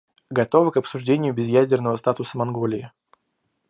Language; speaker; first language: Russian; native; Russian